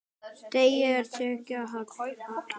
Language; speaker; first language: Icelandic; native; Icelandic